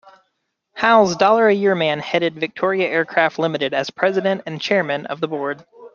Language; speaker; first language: English; native; English